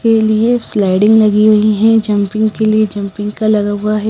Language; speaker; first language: Hindi; non-native, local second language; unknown